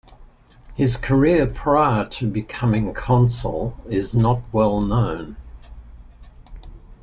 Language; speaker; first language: English; native; English